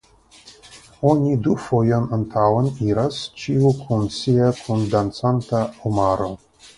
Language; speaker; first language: Esperanto; non-native, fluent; Russian